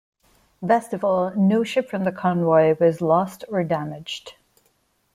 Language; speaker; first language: English; non-native, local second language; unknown